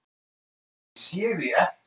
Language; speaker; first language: Icelandic; non-native, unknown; French